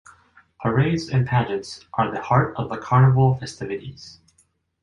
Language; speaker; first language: English; non-native, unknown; Japanese